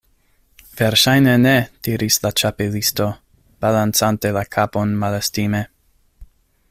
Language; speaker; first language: Esperanto; non-native, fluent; English